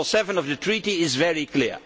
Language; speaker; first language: English; non-native, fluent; Dutch